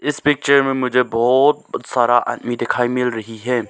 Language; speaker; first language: Hindi; non-native, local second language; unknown